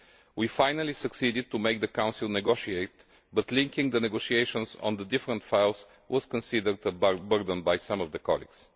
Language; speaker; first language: English; non-native, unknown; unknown